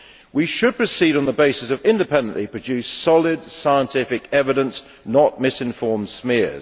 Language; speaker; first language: English; native; English